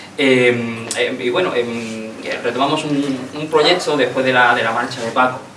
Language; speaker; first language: Spanish; native; Spanish